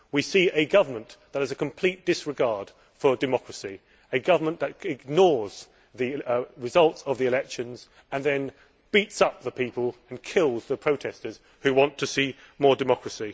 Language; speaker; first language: English; native; English